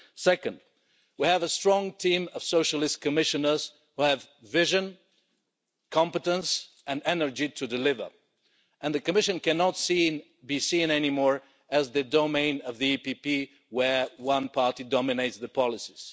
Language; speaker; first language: English; non-native, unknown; Bulgarian